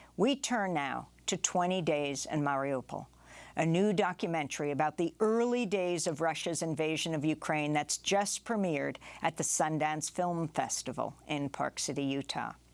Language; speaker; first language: English; native; English